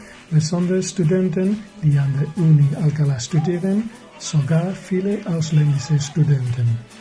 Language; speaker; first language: German; non-native, learner; Spanish